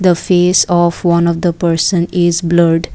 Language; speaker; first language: English; non-native, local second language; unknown